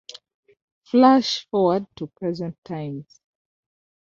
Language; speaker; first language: English; non-native, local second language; Ganda